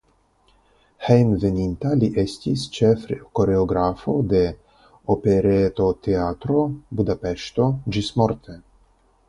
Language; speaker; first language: Esperanto; non-native, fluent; Russian